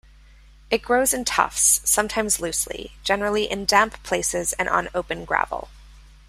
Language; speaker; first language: English; native; English